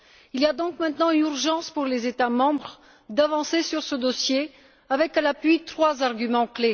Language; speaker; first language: French; non-native, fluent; Bulgarian